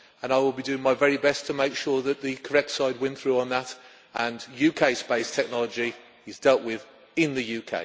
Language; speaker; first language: English; native; English